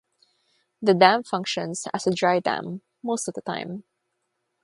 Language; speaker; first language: English; non-native, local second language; Filipino